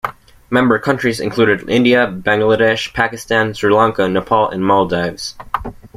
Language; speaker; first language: English; native; English